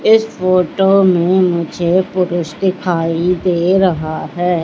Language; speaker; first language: Hindi; native; Hindi